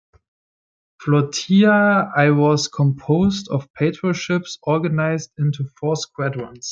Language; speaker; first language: English; native; English